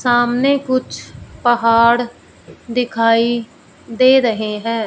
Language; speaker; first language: Hindi; non-native, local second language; Punjabi